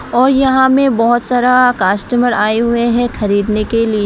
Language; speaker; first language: Hindi; non-native, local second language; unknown